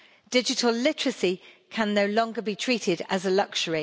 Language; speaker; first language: English; native; English